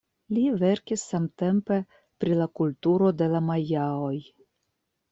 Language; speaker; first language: Esperanto; non-native, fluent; Russian